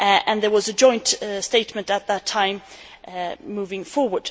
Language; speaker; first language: English; non-native, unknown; Swedish